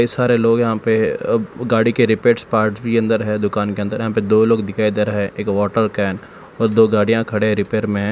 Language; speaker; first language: Hindi; non-native, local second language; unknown